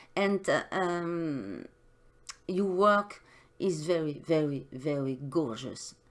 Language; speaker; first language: English; non-native, learner; French